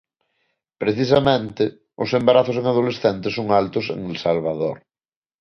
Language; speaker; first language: Galician; non-native, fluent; Spanish